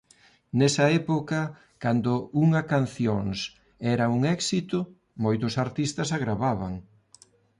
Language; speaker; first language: Galician; non-native, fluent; Spanish